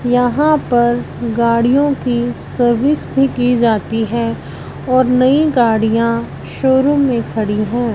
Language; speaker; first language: Hindi; non-native, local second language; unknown